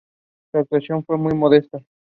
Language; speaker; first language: English; non-native, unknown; Spanish